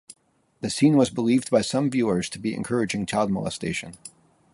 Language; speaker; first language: English; native; English